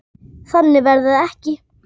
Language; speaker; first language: Icelandic; native; Icelandic